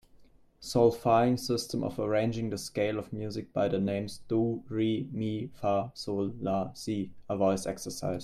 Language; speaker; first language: English; non-native, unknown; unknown